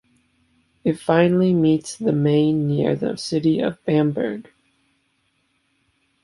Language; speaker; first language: English; native; English